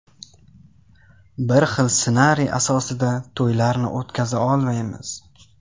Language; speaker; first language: Uzbek; non-native, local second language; Tajik